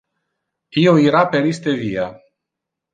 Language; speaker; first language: Interlingua; non-native, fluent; Italian